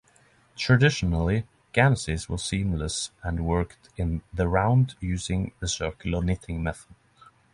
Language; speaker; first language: English; non-native, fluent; Norwegian